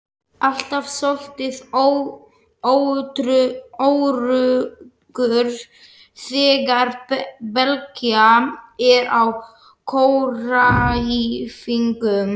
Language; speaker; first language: Icelandic; non-native, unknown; Slovak